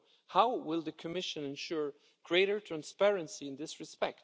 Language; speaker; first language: English; non-native, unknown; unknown